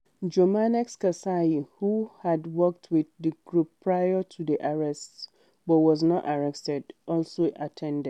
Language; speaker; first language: English; non-native, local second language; Hausa